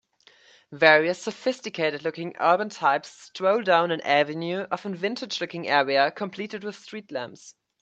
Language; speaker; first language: English; native; English